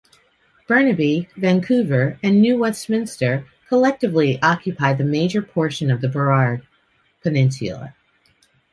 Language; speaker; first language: English; native; English